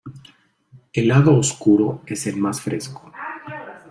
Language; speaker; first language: Spanish; native; Spanish